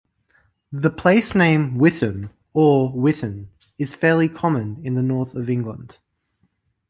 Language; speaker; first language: English; native; English